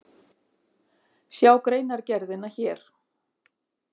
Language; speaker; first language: Icelandic; native; Icelandic